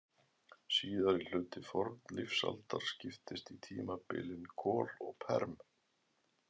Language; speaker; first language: Icelandic; native; Icelandic